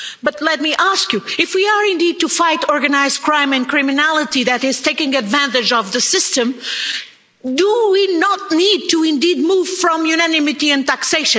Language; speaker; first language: English; non-native, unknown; Portuguese